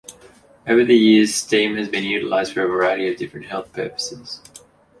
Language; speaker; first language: English; native; English